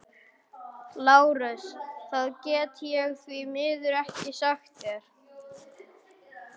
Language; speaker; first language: Icelandic; non-native, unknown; German